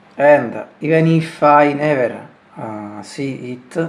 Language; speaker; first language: English; non-native, learner; Italian